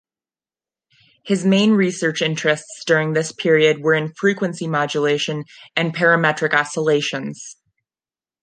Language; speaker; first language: English; non-native, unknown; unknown